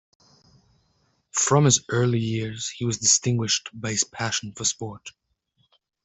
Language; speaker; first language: English; native; English